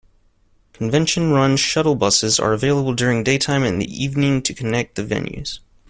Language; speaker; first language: English; native; English